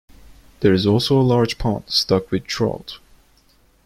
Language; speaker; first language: English; non-native, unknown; Turkish